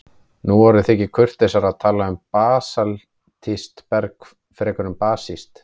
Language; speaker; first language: Icelandic; native; Icelandic